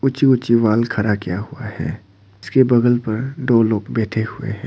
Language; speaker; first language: Hindi; non-native, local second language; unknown